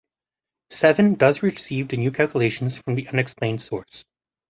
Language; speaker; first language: English; native; English